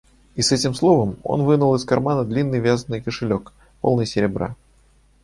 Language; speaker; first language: Russian; native; Russian